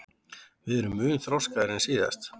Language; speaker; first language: Icelandic; native; Icelandic